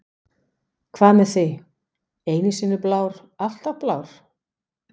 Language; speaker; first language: Icelandic; non-native, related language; Danish